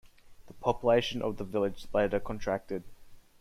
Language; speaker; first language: English; native; English